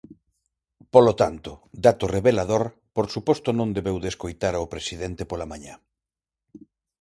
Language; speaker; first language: Galician; non-native, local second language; Spanish